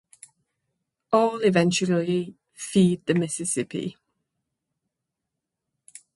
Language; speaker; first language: English; native; English